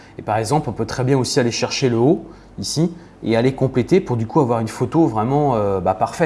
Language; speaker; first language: French; native; French